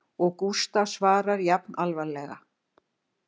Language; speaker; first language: Icelandic; native; Icelandic